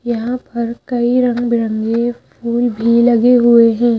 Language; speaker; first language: Hindi; native; Hindi